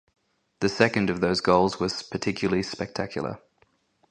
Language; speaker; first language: English; native; English